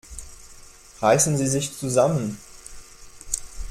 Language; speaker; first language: German; non-native, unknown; French